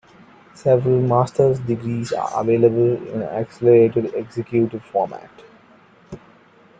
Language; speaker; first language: English; non-native, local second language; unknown